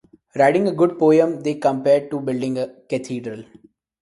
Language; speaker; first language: English; non-native, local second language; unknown